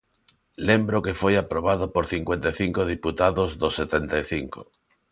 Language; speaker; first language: Galician; non-native, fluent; Spanish